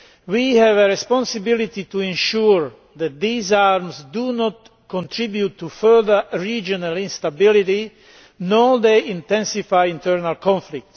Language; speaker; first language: English; non-native, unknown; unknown